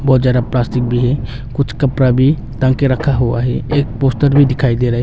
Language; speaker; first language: Hindi; non-native, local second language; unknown